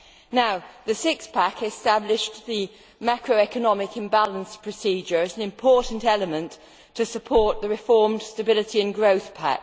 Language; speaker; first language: English; native; English